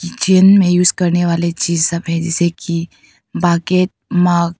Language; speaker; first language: Hindi; non-native, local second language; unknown